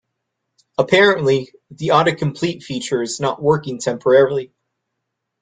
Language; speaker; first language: English; native; English